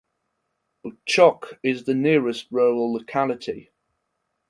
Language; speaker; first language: English; non-native, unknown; German